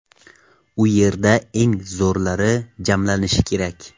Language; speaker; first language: Uzbek; non-native, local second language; Tajik